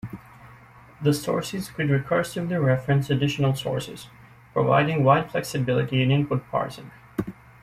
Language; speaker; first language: English; native; English